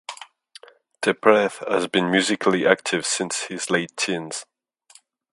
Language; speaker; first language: English; non-native, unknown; French